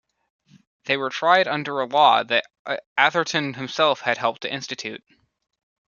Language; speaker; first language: English; native; English